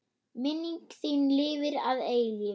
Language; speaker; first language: Icelandic; non-native, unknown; German